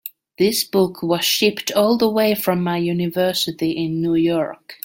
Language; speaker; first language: English; native; English